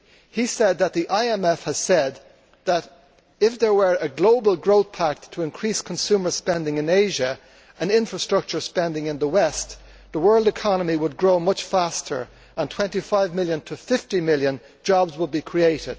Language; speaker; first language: English; native; English